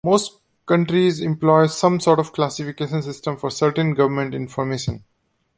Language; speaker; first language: English; non-native, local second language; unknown